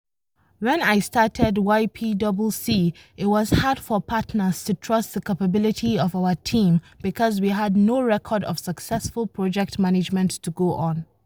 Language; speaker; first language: English; non-native, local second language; Hausa